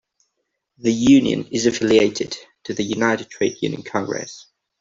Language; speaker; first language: English; non-native, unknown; Catalan